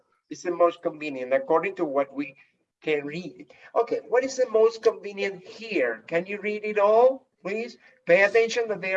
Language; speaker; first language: English; non-native, fluent; Spanish